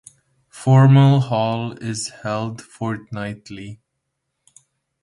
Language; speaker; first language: English; non-native, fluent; Romanian